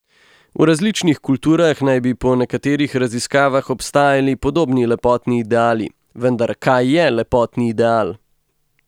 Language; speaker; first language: Slovenian; native; Slovenian